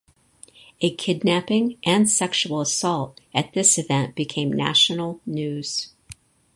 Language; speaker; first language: English; native; English